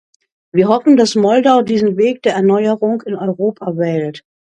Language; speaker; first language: German; native; German